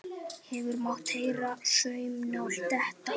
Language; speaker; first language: Icelandic; native; Icelandic